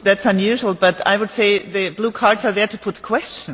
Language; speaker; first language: English; non-native, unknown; German